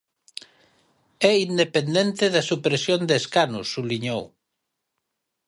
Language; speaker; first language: Galician; native; Galician